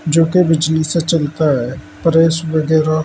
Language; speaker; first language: Hindi; native; Hindi